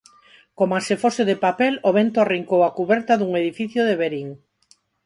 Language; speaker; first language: Galician; non-native, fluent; Spanish